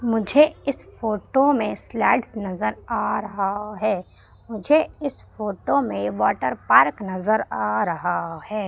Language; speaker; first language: Hindi; native; Hindi